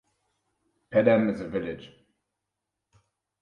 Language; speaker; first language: English; non-native, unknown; German